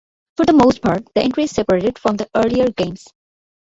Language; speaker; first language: English; non-native, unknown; Bangla